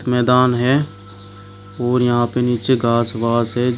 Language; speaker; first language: Hindi; native; Hindi